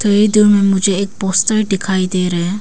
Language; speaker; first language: Hindi; early bilingual, other home language; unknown